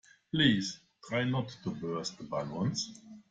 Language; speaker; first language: English; non-native, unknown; German